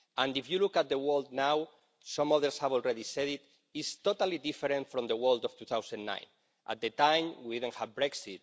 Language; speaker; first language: English; non-native, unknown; Spanish